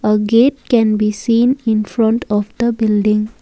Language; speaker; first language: English; non-native, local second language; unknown